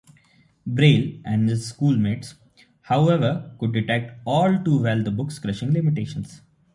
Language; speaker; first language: English; non-native, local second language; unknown